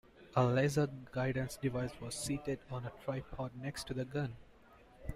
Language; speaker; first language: English; non-native, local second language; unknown